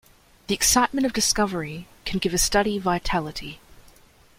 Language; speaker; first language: English; native; English